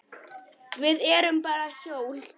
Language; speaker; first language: Icelandic; non-native, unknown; Polish